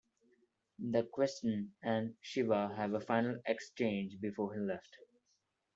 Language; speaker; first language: English; non-native, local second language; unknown